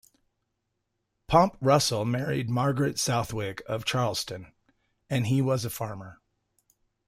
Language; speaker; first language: English; native; English